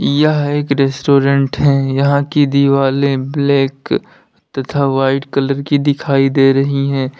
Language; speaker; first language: Hindi; native; Hindi